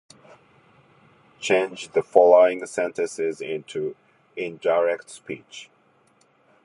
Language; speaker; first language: English; non-native, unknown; Japanese